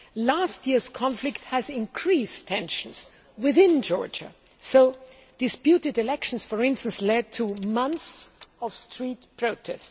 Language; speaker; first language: English; non-native, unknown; German